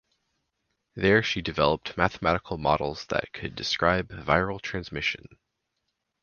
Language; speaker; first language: English; native; English